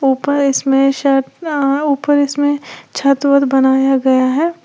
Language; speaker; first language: Hindi; native; Hindi